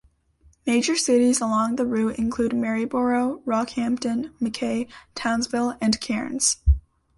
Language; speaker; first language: English; native; English